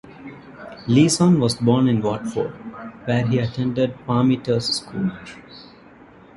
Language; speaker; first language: English; non-native, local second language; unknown